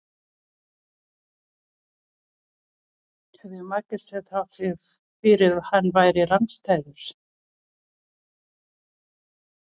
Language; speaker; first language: Icelandic; non-native, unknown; Filipino